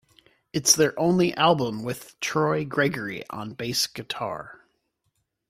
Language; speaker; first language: English; native; English